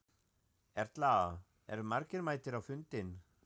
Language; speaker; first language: Icelandic; non-native, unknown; German